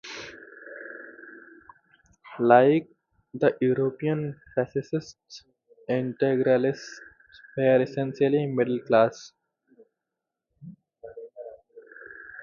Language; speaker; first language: English; native; English